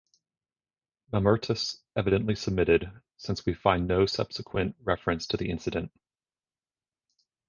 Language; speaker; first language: English; native; English